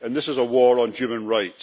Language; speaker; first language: English; native; English